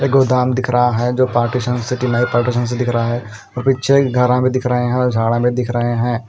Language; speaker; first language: Hindi; non-native, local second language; Punjabi